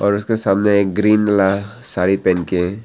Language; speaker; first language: Hindi; non-native, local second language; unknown